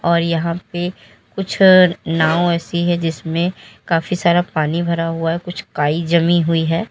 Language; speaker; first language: Hindi; native; Hindi